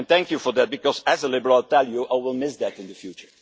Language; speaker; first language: English; non-native, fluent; Dutch